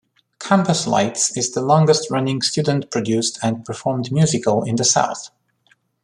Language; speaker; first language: English; non-native, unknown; Romanian